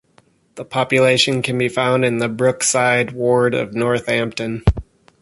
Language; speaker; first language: English; native; English